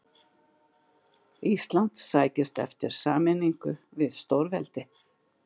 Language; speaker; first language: Icelandic; native; Icelandic